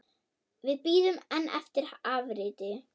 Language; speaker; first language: Icelandic; non-native, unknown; German